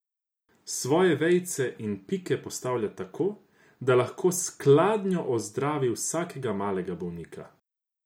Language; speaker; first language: Slovenian; non-native, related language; Croatian